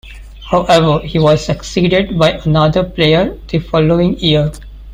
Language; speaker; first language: English; non-native, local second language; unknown